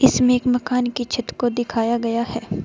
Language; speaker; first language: Hindi; native; Hindi